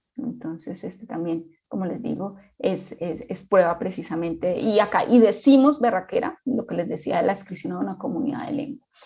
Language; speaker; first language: Spanish; native; Spanish